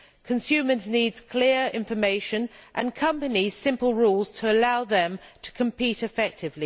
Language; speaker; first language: English; native; English